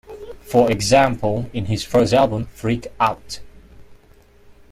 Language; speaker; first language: English; non-native, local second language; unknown